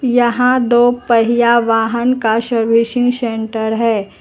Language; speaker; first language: Hindi; native; Hindi